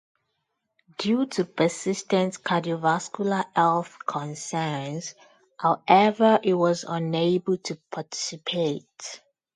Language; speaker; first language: English; non-native, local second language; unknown